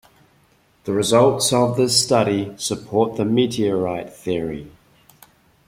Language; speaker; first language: English; native; English